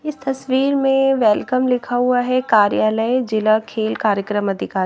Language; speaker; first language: Hindi; native; Hindi